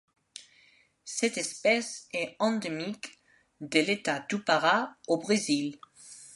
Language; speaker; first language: French; non-native, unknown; Spanish